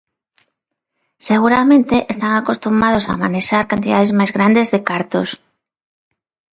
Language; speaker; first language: Galician; non-native, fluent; Spanish